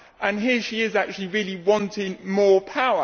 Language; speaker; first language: English; native; English